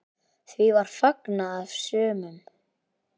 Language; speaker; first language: Icelandic; native; Icelandic